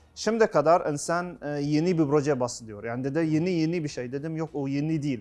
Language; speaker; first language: Turkish; non-native, learner; Arabic